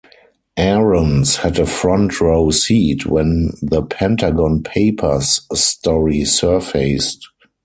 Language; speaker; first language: English; non-native, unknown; German